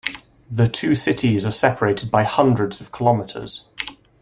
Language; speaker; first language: English; native; English